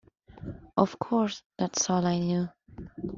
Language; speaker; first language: English; non-native, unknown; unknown